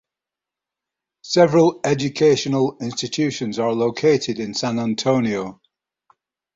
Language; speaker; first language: English; native; English